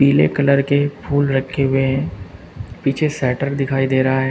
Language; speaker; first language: Hindi; native; Hindi